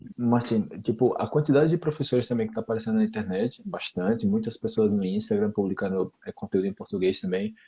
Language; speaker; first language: Portuguese; native; Portuguese